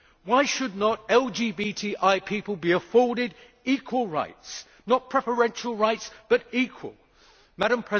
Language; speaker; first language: English; native; English